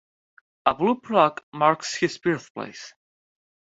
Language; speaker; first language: English; non-native, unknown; Spanish